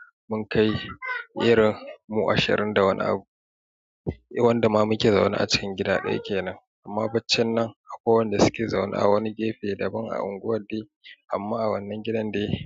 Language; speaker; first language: Hausa; native; Hausa